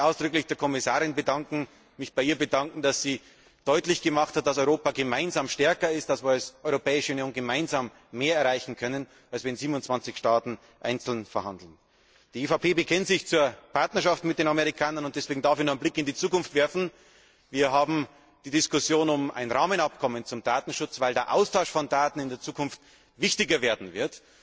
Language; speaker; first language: German; native; German